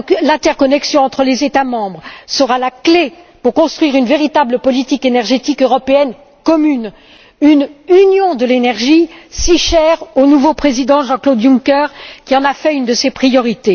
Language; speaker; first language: French; native; French